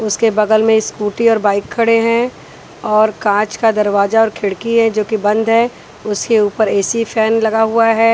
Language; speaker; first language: Hindi; non-native, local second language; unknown